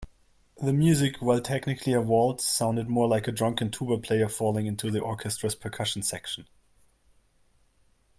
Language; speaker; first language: English; non-native, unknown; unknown